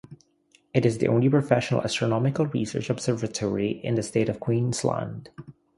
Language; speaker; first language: English; non-native, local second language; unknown